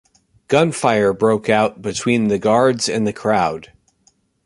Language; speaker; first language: English; native; English